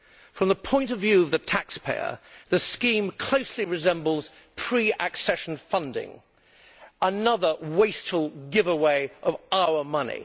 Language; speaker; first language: English; native; English